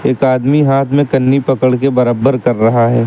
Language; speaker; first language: Hindi; native; Hindi